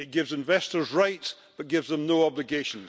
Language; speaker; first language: English; native; English